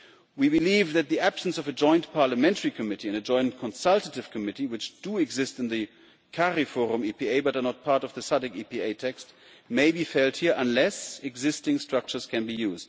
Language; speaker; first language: English; non-native, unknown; German